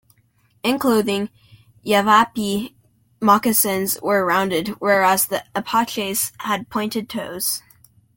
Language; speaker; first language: English; native; English